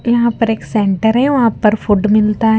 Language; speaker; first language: Hindi; non-native, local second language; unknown